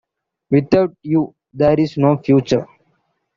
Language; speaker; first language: English; non-native, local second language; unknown